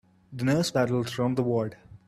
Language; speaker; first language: English; non-native, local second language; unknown